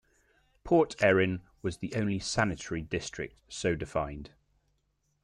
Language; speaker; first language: English; native; English